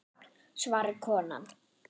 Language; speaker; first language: Icelandic; non-native, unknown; German